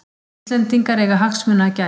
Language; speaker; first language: Icelandic; native; Icelandic